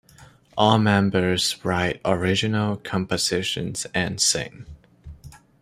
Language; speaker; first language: English; non-native, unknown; Chinese